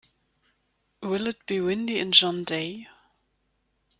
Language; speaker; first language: English; non-native, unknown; German